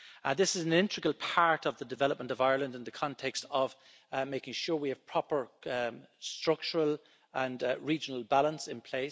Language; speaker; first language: English; native; English